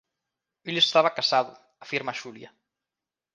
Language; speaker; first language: Galician; native; Galician